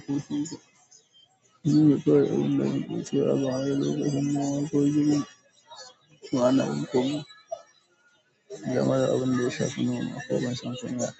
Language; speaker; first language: Hausa; native; Hausa